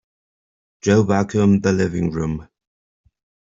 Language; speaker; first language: English; native; English